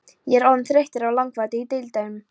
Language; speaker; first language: Icelandic; non-native, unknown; Polish